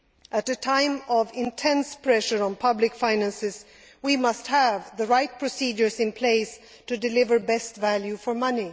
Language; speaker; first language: English; non-native, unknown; Swedish